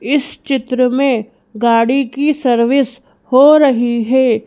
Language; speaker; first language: Hindi; native; Hindi